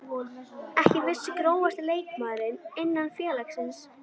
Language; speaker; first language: Icelandic; native; Icelandic